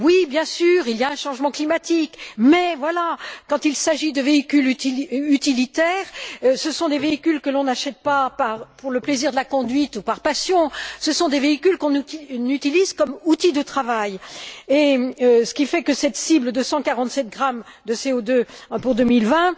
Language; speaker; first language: French; native; French